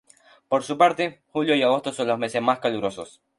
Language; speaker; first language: Spanish; native; Spanish